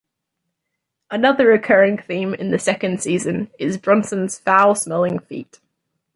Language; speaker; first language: English; native; English